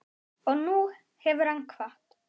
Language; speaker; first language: Icelandic; native; Icelandic